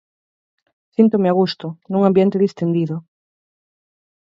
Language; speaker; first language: Galician; native; Galician